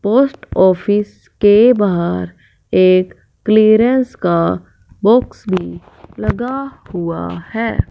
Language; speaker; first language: Hindi; non-native, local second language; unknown